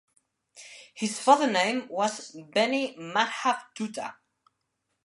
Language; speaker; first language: English; non-native, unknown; Spanish